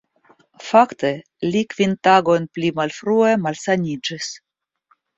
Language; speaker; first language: Esperanto; non-native, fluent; Russian